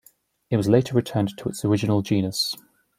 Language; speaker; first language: English; native; English